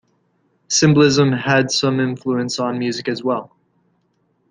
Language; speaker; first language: English; native; English